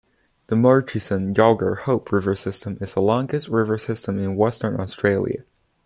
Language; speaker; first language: English; non-native, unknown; Chinese